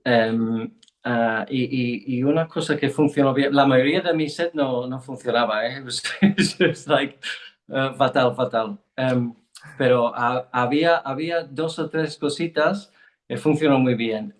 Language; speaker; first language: Spanish; non-native, fluent; English